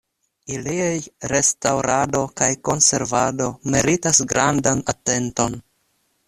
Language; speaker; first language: Esperanto; non-native, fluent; Russian